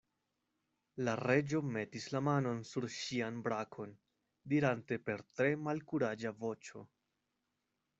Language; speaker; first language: Esperanto; non-native, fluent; Spanish